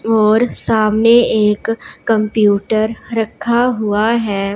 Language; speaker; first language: Hindi; non-native, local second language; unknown